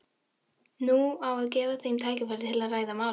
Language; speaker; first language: Icelandic; non-native, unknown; Filipino